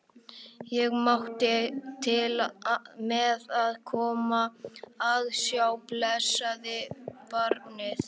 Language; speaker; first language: Icelandic; native; Icelandic